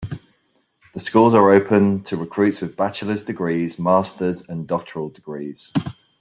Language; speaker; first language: English; native; English